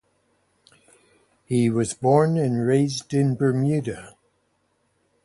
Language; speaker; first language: English; native; English